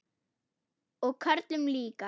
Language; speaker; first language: Icelandic; non-native, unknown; German